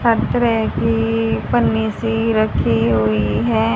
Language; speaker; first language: Hindi; native; Hindi